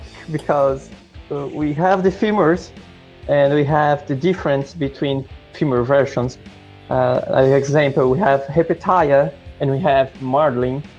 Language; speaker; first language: English; non-native, fluent; Portuguese